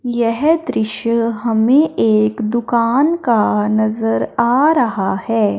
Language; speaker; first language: Hindi; non-native, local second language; Punjabi